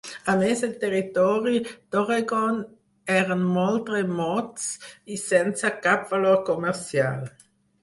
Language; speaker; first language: Catalan; non-native, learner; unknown